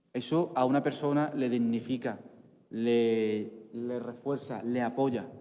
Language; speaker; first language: Spanish; non-native, fluent; Arabic